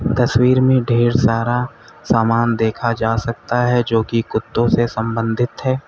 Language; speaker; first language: Hindi; native; Hindi